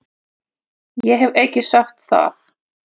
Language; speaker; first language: Icelandic; non-native, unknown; Russian